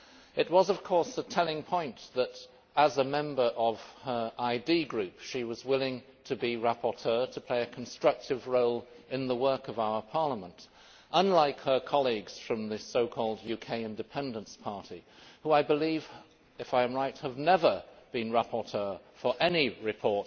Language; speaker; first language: English; native; English